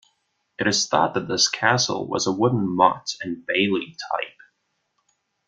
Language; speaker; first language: English; non-native, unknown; German